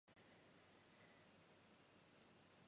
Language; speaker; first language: English; non-native, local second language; Fula